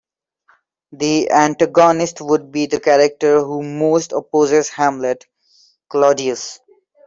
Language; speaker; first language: English; non-native, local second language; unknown